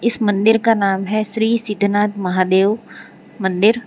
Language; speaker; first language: Hindi; non-native, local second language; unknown